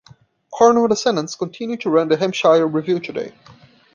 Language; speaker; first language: English; non-native, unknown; Portuguese